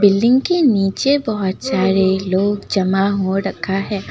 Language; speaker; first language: Hindi; non-native, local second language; Assamese